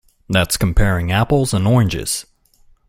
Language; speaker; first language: English; native; English